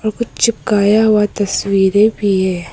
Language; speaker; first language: Hindi; non-native, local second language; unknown